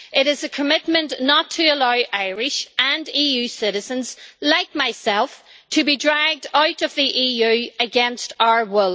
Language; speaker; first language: English; native; English